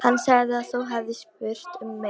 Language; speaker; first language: Icelandic; non-native, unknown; Polish